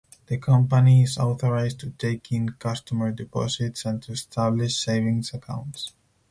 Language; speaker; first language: English; non-native, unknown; Spanish